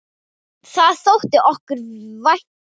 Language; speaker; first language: Icelandic; non-native, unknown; Thai